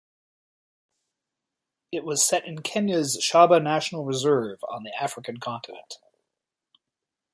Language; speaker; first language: English; native; English